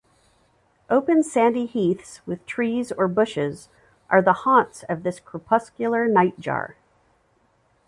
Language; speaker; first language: English; native; English